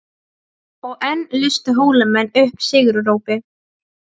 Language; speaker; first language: Icelandic; non-native, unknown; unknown